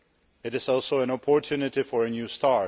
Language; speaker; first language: English; non-native, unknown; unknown